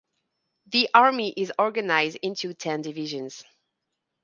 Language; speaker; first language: English; non-native, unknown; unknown